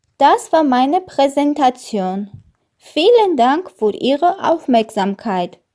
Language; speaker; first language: German; non-native, learner; Armenian